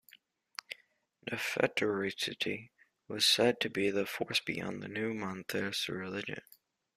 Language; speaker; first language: English; native; English